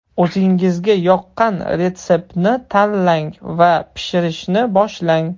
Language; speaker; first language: Uzbek; non-native, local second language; Russian